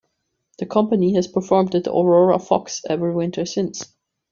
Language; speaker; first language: English; non-native, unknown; German